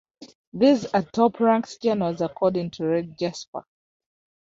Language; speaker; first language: English; non-native, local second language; Ganda